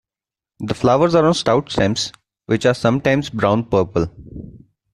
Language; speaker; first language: English; non-native, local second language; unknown